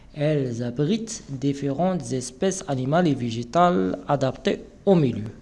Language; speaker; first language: French; non-native, local second language; Arabic